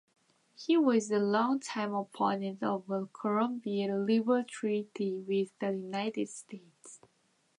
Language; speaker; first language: English; non-native, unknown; Japanese